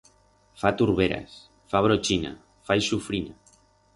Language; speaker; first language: Aragonese; non-native, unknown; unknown